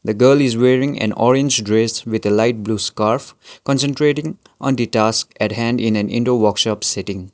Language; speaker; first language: English; non-native, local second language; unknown